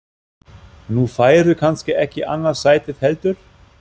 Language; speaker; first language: Icelandic; non-native, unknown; German